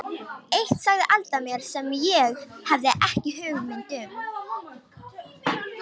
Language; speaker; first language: Icelandic; non-native, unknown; Romanian